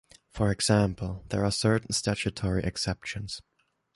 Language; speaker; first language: English; non-native, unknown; German